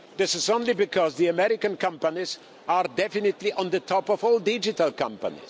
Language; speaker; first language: English; non-native, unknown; Polish